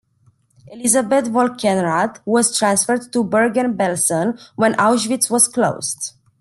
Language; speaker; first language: English; non-native, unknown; Romanian